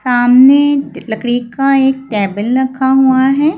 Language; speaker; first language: Hindi; native; Hindi